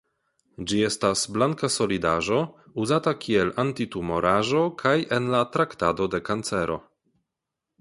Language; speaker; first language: Esperanto; non-native, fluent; Polish